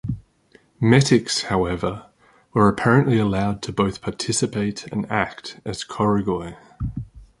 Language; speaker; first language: English; native; English